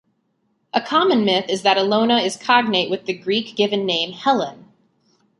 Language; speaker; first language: English; native; English